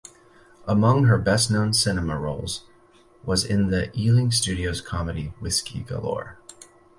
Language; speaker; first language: English; native; English